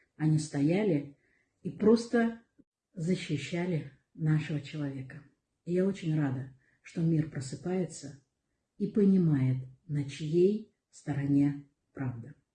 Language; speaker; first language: Russian; native; Russian